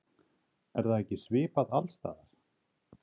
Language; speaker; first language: Icelandic; native; Icelandic